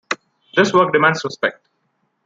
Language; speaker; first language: English; non-native, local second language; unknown